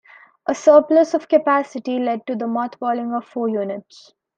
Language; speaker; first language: English; non-native, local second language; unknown